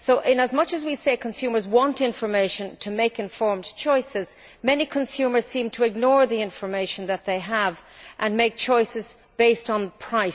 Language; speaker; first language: English; native; English